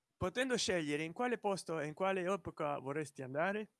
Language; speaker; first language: Italian; native; Italian